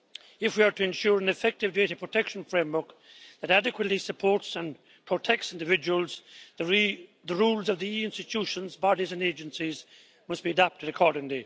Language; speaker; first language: English; native; English